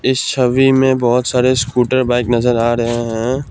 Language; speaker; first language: Hindi; non-native, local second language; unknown